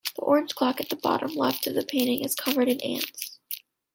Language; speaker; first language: English; native; English